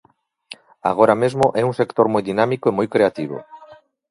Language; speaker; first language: Galician; native; Galician